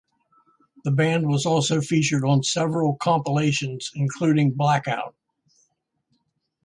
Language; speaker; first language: English; native; English